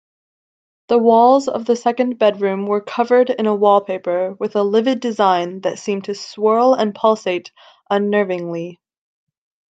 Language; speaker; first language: English; native; English